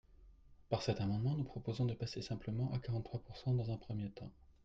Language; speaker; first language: French; native; French